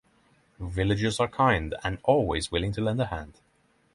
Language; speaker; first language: English; non-native, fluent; Norwegian